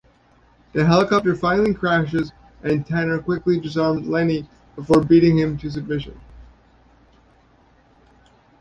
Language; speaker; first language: English; native; English